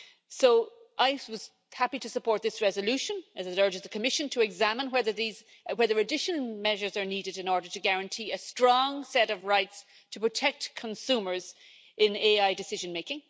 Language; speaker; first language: English; native; English